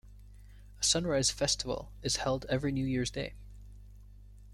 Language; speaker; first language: English; native; English